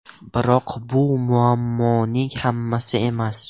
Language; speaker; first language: Uzbek; non-native, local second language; Russian